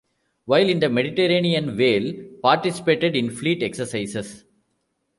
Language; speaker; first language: English; non-native, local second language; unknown